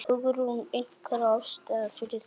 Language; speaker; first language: Icelandic; native; Icelandic